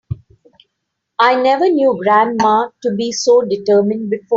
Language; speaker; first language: English; non-native, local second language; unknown